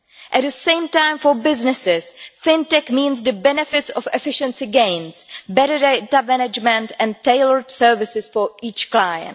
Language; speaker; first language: English; non-native, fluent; Czech